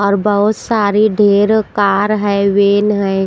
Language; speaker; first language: Hindi; non-native, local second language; Punjabi